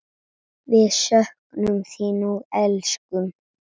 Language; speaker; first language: Icelandic; native; Icelandic